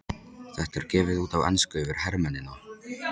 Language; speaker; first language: Icelandic; non-native, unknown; Polish